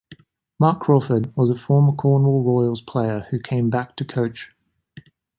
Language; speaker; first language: English; native; English